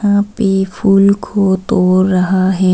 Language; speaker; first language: Hindi; non-native, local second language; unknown